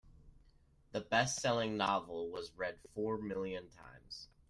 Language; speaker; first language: English; native; English